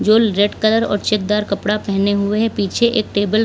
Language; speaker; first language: Hindi; native; Hindi